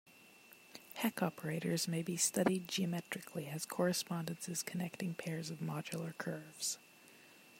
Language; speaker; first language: English; non-native, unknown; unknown